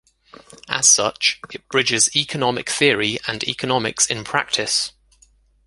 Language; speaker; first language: English; native; English